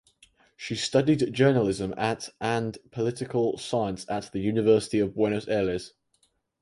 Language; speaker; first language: English; native; English